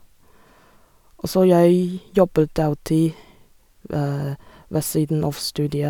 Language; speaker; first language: Norwegian; non-native, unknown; Chinese